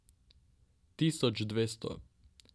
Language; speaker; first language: Slovenian; non-native, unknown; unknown